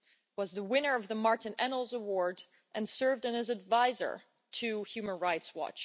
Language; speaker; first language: English; non-native, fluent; Dutch